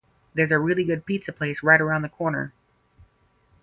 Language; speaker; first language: English; native; English